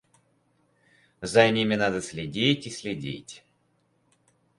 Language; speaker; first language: Russian; native; Russian